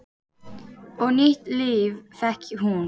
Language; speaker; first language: Icelandic; native; Icelandic